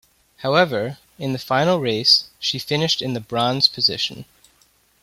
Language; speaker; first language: English; native; English